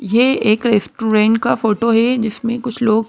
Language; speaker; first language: Hindi; native; Hindi